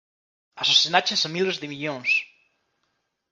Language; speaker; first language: Galician; native; Galician